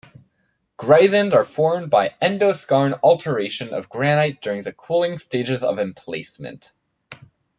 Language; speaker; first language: English; native; English